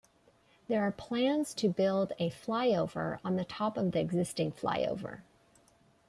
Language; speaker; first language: English; native; English